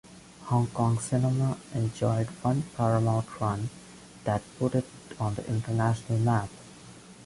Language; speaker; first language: English; non-native, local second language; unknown